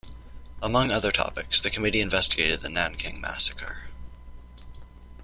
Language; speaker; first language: English; native; English